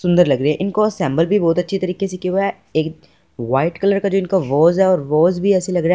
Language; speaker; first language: Hindi; non-native, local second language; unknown